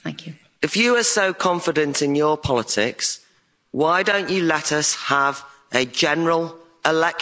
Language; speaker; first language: English; native; English